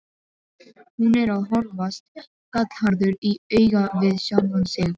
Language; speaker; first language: Icelandic; non-native, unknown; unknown